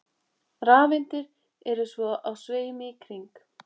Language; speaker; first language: Icelandic; native; Icelandic